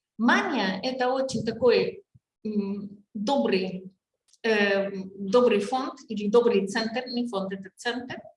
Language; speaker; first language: Russian; non-native, fluent; Spanish